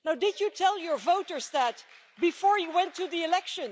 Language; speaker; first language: English; non-native, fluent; Dutch